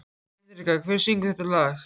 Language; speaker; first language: Icelandic; native; Icelandic